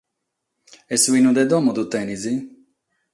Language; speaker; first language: Sardinian; non-native, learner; Catalan